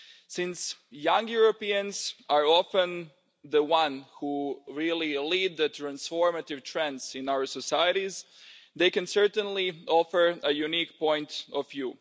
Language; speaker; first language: English; non-native, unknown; Croatian